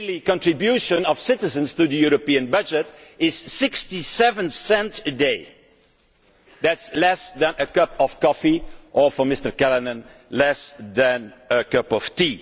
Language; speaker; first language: English; non-native, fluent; Dutch